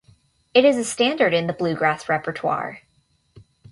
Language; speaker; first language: English; native; English